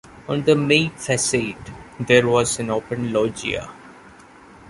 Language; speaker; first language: English; non-native, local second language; Malayalam